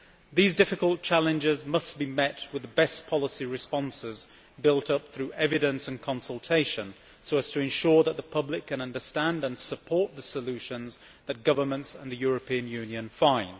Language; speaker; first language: English; native; English